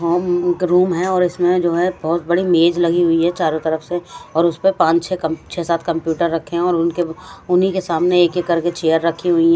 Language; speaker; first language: Hindi; non-native, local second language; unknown